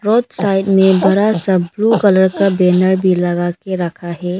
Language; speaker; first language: Hindi; non-native, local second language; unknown